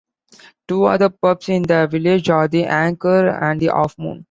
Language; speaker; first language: English; non-native, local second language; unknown